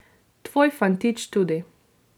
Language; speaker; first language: Slovenian; native; Slovenian